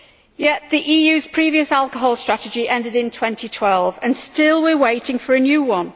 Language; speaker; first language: English; native; English